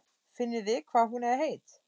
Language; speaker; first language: Icelandic; non-native, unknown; German